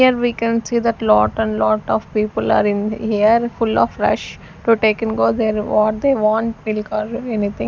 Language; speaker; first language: English; non-native, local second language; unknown